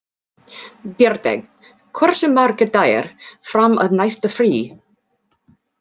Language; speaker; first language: Icelandic; non-native, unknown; English